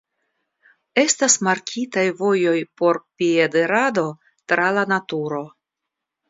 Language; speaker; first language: Esperanto; non-native, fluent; Russian